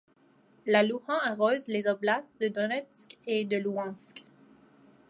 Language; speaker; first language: French; native; French